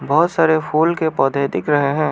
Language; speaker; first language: Hindi; non-native, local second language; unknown